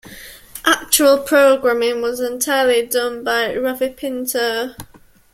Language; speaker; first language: English; native; English